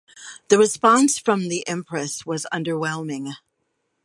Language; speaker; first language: English; native; English